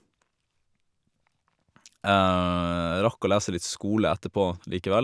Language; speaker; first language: Norwegian; native; Norwegian